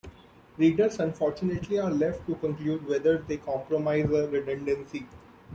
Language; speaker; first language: English; non-native, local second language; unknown